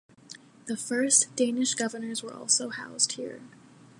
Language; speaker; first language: English; native; English